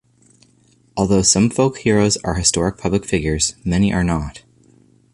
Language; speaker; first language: English; native; English